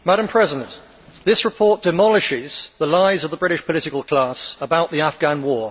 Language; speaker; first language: English; native; English